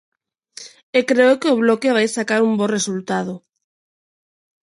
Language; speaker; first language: Galician; non-native, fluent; Spanish